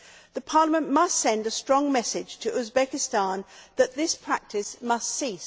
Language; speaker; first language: English; native; English